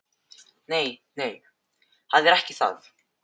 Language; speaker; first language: Icelandic; non-native, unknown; Filipino